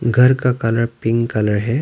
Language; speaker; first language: Hindi; non-native, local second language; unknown